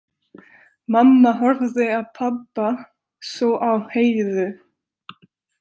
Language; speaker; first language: Icelandic; non-native, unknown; French